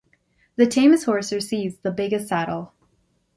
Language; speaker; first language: English; native; English